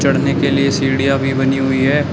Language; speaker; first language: Hindi; native; Hindi